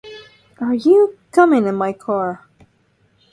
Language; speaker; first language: English; non-native, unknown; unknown